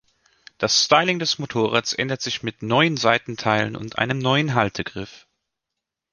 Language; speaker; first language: German; native; German